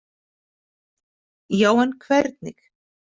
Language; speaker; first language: Icelandic; native; Icelandic